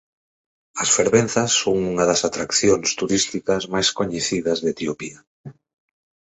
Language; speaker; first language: Galician; native; Galician